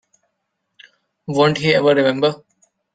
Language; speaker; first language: English; non-native, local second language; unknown